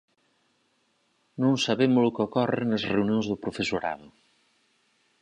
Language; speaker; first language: Galician; native; Galician